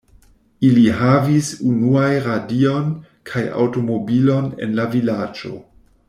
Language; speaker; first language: Esperanto; non-native, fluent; German